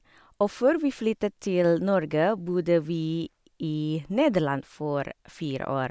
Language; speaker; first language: Norwegian; non-native, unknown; Indonesian